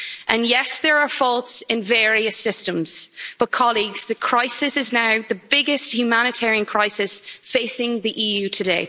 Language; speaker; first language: English; native; English